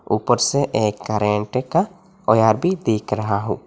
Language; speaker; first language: Hindi; non-native, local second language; Bangla